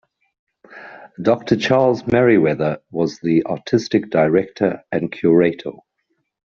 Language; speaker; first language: English; native; English